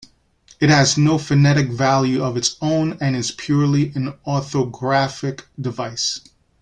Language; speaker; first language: English; native; English